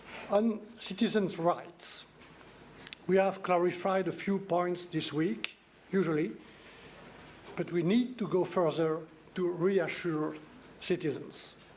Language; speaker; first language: English; non-native, fluent; French